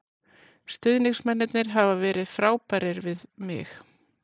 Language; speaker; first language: Icelandic; native; Icelandic